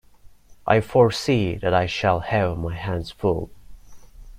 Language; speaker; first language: English; non-native, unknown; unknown